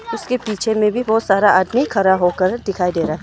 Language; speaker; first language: Hindi; non-native, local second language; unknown